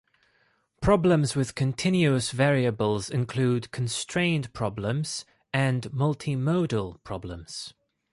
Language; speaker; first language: English; non-native, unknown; Greek